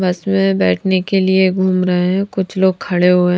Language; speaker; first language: Hindi; non-native, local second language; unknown